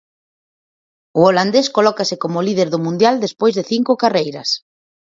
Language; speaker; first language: Galician; native; Galician